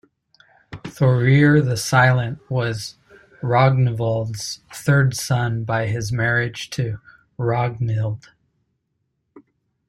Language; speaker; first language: English; native; English